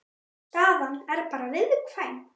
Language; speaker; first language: Icelandic; native; Icelandic